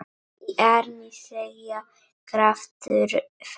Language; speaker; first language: Icelandic; non-native, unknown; Polish